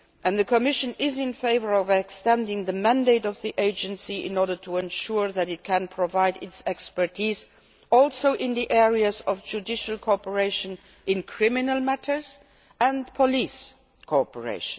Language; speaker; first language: English; non-native, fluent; Luxembourgish